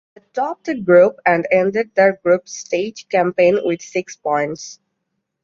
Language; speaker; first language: English; non-native, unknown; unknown